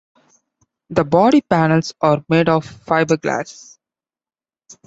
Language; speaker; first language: English; non-native, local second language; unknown